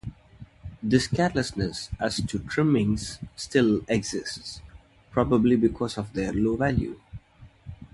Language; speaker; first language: English; non-native, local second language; Tamil